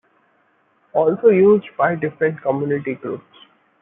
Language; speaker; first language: English; non-native, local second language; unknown